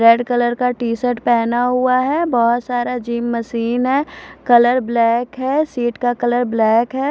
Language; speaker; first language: Hindi; non-native, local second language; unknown